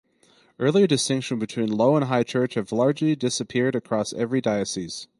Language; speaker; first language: English; native; English